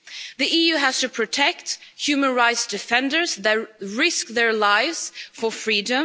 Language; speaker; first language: English; non-native, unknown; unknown